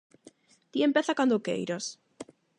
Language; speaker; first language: Galician; non-native, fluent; Spanish